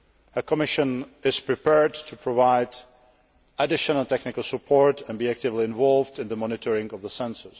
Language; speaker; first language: English; non-native, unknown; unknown